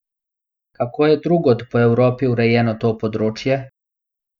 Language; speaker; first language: Slovenian; non-native, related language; Bosnian